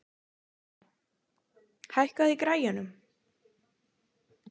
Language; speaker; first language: Icelandic; native; Icelandic